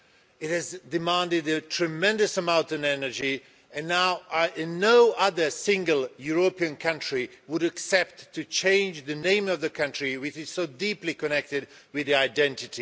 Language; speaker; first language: English; non-native, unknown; Swedish